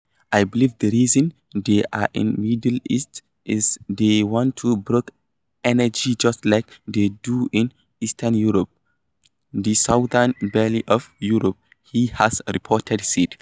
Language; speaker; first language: English; non-native, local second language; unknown